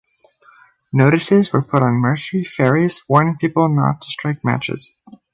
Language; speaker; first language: English; native; English